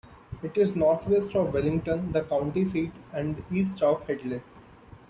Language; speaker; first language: English; non-native, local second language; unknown